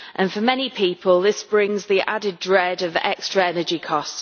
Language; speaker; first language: English; native; English